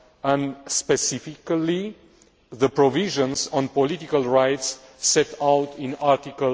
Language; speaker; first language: English; non-native, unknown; Romanian